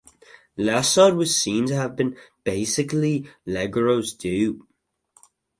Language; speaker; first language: English; native; English